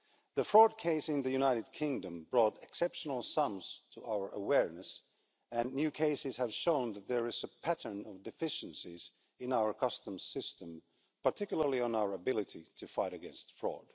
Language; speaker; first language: English; non-native, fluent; Finnish